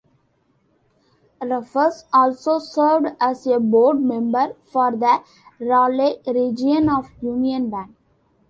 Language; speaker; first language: English; non-native, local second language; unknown